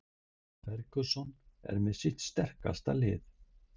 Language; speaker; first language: Icelandic; native; Icelandic